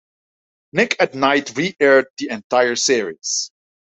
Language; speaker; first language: English; non-native, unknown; Dutch